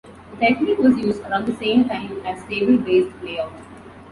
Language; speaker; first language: English; non-native, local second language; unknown